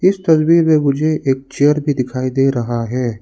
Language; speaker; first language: Hindi; non-native, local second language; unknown